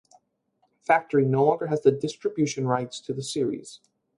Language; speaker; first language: English; native; English